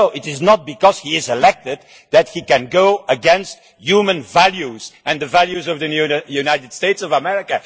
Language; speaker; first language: English; non-native, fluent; Dutch